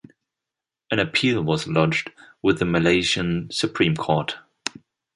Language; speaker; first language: English; non-native, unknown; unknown